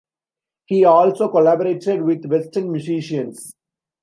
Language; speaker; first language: English; non-native, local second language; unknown